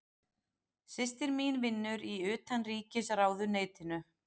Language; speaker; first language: Icelandic; native; Icelandic